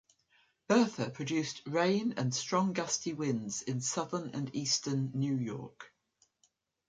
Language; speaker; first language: English; native; English